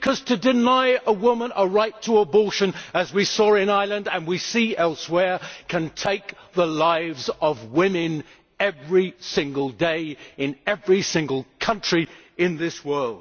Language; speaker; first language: English; native; English